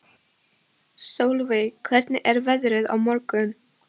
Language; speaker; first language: Icelandic; non-native, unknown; Polish